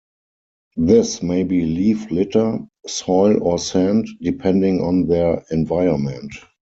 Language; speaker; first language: English; non-native, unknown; German